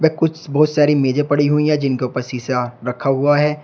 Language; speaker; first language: Hindi; native; Hindi